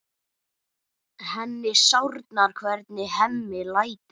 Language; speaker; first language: Icelandic; native; Icelandic